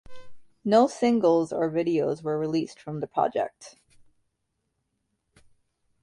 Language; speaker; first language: English; native; English